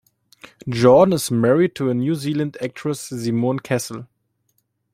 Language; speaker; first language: English; non-native, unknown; German